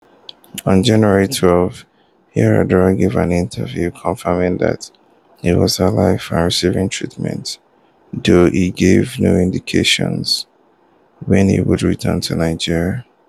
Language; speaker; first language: English; non-native, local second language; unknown